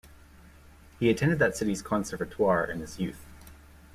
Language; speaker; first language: English; native; English